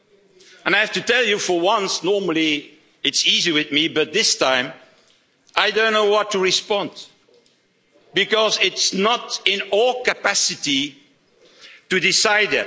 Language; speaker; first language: English; non-native, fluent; Dutch